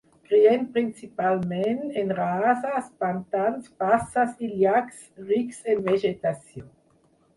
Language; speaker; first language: Catalan; non-native, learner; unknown